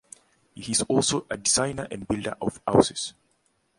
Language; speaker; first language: English; non-native, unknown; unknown